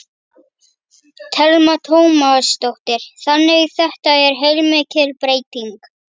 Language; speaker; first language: Icelandic; native; Icelandic